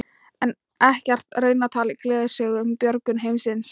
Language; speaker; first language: Icelandic; non-native, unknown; Thai